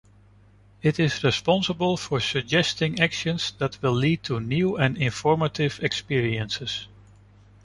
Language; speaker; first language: English; non-native, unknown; Dutch